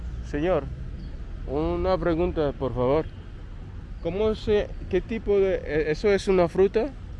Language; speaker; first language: Spanish; non-native, learner; English